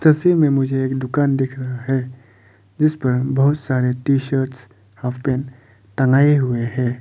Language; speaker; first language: Hindi; non-native, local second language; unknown